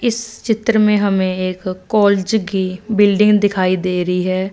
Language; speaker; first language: Hindi; non-native, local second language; Punjabi